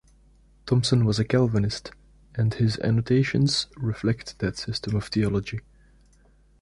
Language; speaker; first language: English; native; English